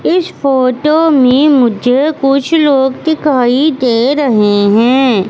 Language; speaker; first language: Hindi; native; Hindi